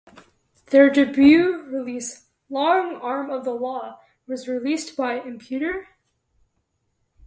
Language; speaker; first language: English; native; English